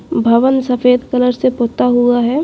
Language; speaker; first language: Hindi; native; Hindi